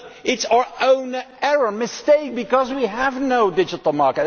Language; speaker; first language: English; non-native, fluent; Dutch